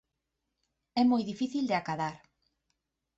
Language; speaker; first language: Galician; native; Galician